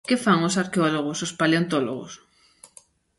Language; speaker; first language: Galician; native; Galician